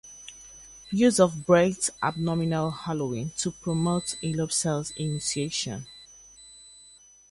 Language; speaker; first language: English; native; English